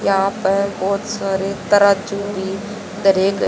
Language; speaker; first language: Hindi; native; Hindi